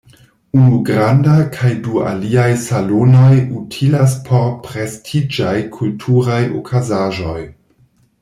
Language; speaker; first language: Esperanto; non-native, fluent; German